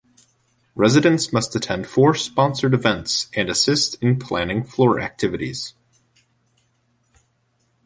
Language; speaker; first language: English; native; English